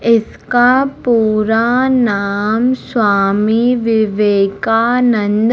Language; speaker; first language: Hindi; native; Hindi